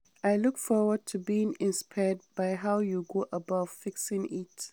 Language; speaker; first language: English; non-native, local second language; Hausa